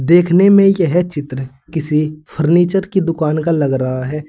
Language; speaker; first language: Hindi; native; Hindi